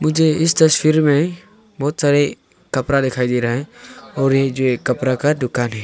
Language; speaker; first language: Hindi; non-native, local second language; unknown